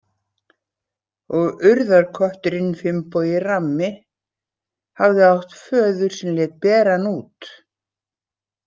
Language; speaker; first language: Icelandic; native; Icelandic